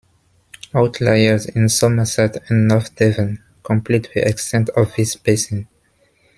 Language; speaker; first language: English; non-native, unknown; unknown